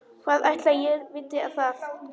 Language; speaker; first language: Icelandic; non-native, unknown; Polish